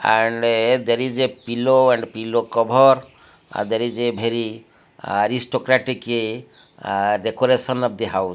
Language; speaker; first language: English; non-native, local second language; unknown